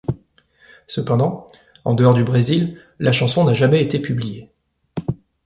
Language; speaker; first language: French; native; French